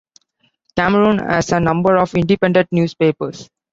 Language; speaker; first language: English; non-native, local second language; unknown